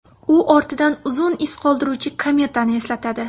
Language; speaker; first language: Uzbek; native; Uzbek